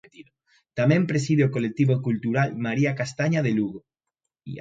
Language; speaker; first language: Galician; native; Galician